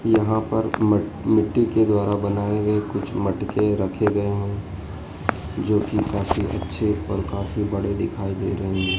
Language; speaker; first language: Hindi; native; Hindi